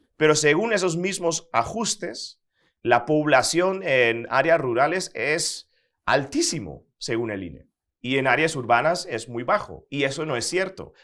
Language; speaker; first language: Spanish; non-native, fluent; Dutch